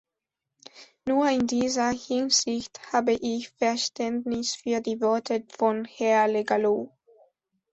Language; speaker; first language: German; non-native, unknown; Spanish